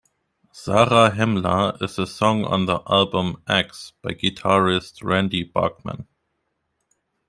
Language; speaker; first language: English; non-native, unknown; German